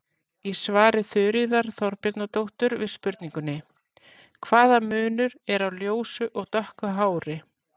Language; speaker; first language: Icelandic; native; Icelandic